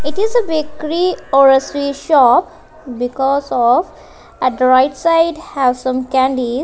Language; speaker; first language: English; non-native, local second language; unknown